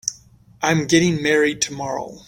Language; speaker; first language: English; native; English